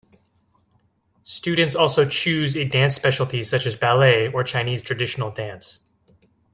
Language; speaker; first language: English; native; English